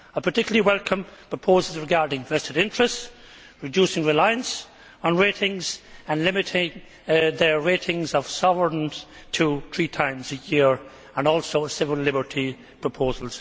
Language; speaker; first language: English; native; English